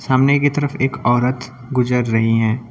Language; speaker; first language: Hindi; native; Hindi